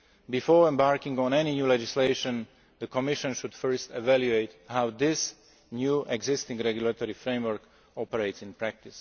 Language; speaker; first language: English; non-native, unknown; Slovak